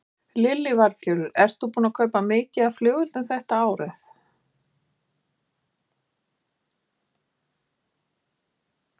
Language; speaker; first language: Icelandic; native; Icelandic